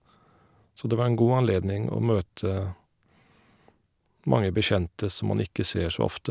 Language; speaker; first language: Norwegian; non-native, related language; Faroese